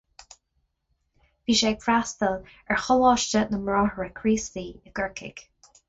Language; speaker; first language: Irish; non-native, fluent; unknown